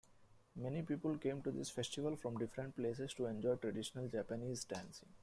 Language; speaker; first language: English; non-native, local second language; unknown